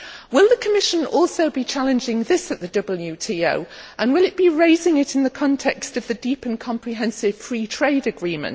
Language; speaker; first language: English; native; English